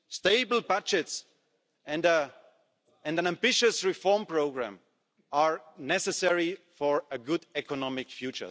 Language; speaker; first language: English; non-native, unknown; German